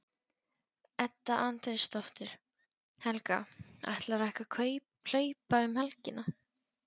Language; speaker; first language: Icelandic; non-native, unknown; Polish